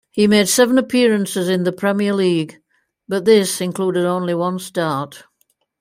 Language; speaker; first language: English; native; English